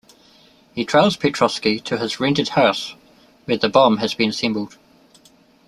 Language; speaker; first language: English; native; English